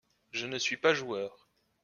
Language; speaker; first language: French; native; French